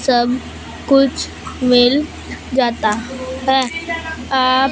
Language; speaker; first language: Hindi; non-native, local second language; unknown